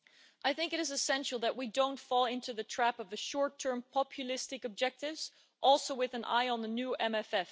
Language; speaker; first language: English; non-native, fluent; Dutch